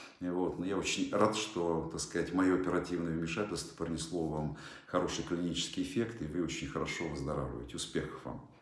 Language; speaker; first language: Russian; native; Russian